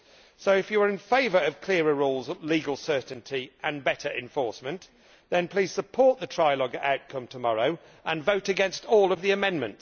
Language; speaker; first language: English; native; English